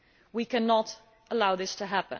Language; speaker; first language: English; non-native, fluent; Dutch